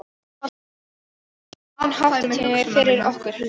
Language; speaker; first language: Icelandic; non-native, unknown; Polish